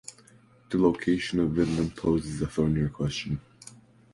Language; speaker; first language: English; native; English